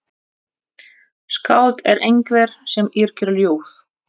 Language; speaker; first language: Icelandic; non-native, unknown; Russian